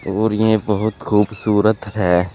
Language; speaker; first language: Hindi; native; Hindi